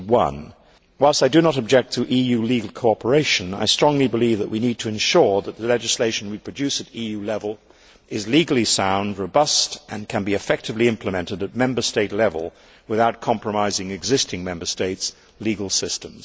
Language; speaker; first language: English; native; English